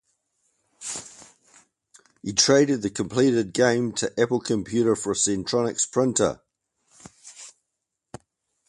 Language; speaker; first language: English; native; English